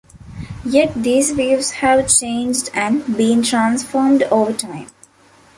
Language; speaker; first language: English; non-native, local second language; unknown